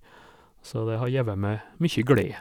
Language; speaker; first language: Norwegian; native; Norwegian